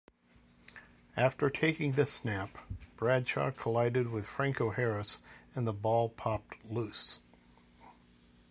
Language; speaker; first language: English; native; English